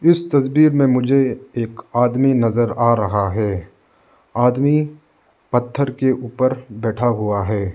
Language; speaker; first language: Hindi; non-native, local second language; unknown